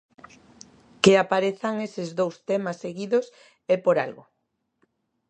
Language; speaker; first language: Galician; native; Galician